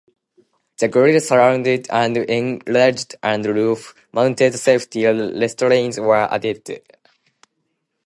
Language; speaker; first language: English; non-native, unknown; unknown